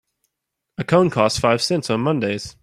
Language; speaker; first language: English; native; English